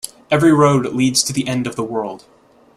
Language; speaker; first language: English; native; English